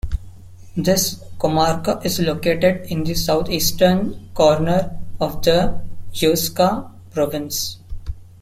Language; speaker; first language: English; non-native, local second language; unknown